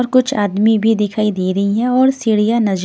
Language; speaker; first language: Hindi; non-native, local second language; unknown